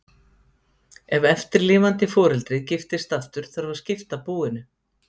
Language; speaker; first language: Icelandic; native; Icelandic